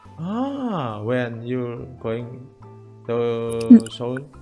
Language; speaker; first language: English; non-native, learner; Indonesian